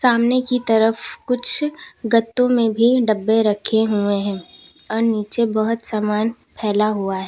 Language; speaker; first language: Hindi; native; Hindi